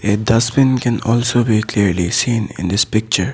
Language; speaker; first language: English; non-native, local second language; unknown